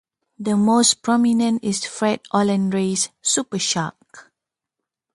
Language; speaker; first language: English; non-native, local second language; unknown